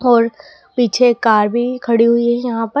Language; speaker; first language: Hindi; native; Hindi